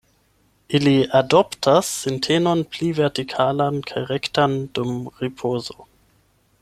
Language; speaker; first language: Esperanto; non-native, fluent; German